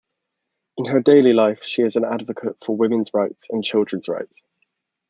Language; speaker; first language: English; native; English